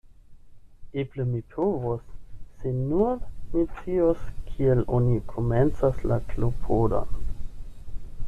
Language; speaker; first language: Esperanto; non-native, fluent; German